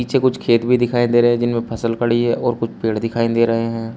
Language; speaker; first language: Hindi; native; Hindi